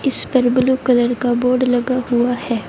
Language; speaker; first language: Hindi; native; Hindi